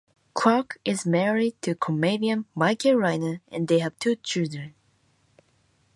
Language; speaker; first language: English; non-native, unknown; Japanese